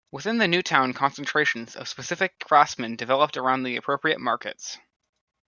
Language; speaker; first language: English; native; English